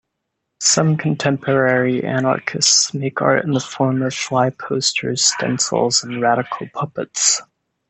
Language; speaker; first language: English; non-native, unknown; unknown